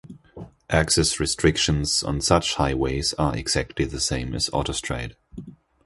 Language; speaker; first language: English; non-native, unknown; German